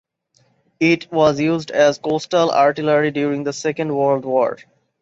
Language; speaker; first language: English; non-native, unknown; Bangla